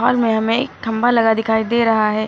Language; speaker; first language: Hindi; native; Hindi